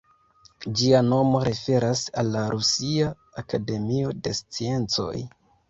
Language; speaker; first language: Esperanto; non-native, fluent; Kinyarwanda